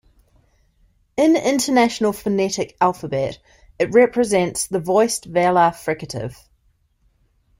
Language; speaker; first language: English; native; English